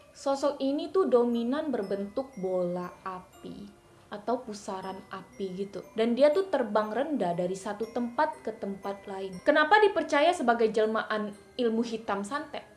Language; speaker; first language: Indonesian; non-native, local second language; Hakka Chinese